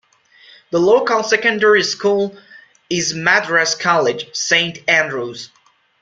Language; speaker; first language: English; non-native, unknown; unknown